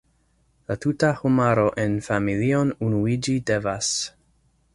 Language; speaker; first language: Esperanto; non-native, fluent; English